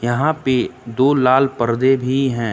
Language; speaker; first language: Hindi; native; Hindi